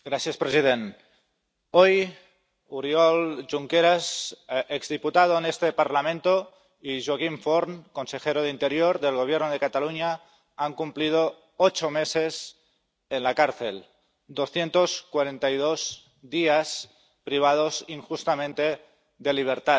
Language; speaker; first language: Spanish; non-native, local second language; Catalan